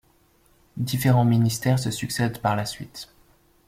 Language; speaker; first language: French; native; French